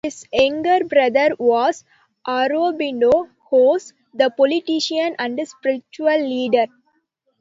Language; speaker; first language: English; non-native, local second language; Tamil